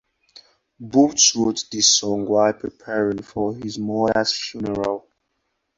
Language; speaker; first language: English; non-native, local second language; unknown